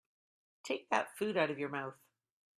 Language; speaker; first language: English; native; English